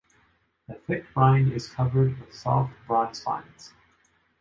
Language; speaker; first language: English; non-native, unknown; Japanese